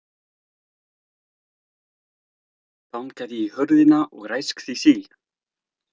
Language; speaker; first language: Icelandic; non-native, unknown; French